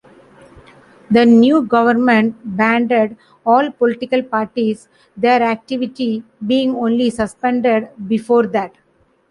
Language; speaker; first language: English; non-native, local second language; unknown